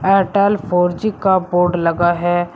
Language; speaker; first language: Hindi; native; Hindi